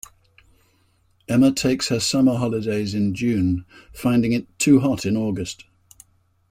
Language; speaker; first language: English; native; English